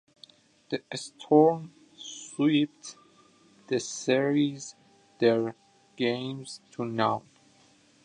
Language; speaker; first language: English; non-native, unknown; Persian